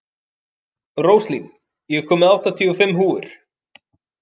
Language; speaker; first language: Icelandic; native; Icelandic